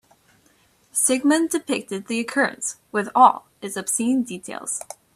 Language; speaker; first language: English; native; English